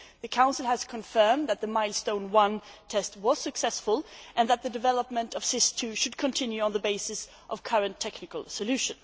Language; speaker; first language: English; non-native, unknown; Swedish